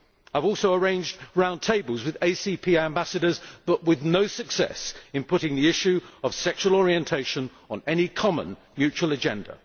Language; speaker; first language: English; native; English